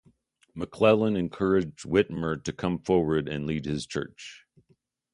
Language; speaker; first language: English; native; English